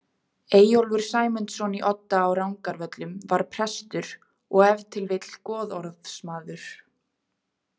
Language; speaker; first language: Icelandic; native; Icelandic